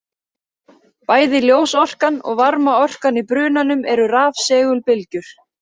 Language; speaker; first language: Icelandic; native; Icelandic